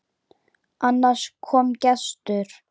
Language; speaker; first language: Icelandic; native; Icelandic